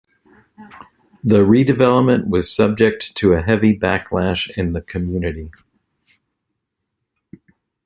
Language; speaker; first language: English; native; English